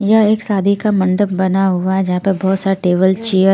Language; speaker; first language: Hindi; non-native, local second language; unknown